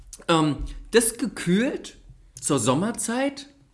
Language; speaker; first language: German; native; German